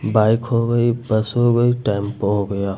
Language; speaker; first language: Hindi; native; Hindi